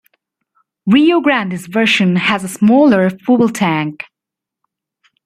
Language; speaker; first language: English; native; English